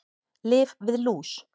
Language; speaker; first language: Icelandic; native; Icelandic